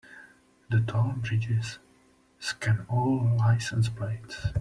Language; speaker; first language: English; non-native, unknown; Czech